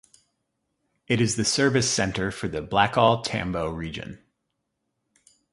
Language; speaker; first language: English; native; English